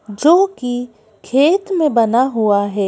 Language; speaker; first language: Hindi; native; Hindi